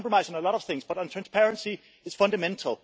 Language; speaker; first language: English; non-native, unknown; Danish